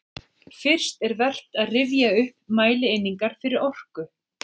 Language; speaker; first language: Icelandic; native; Icelandic